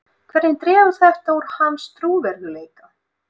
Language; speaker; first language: Icelandic; non-native, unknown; Russian